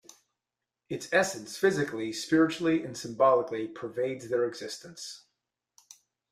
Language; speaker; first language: English; native; English